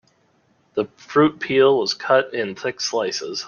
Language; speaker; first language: English; native; English